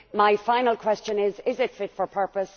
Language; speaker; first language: English; native; English